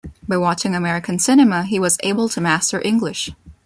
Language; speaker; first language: English; non-native, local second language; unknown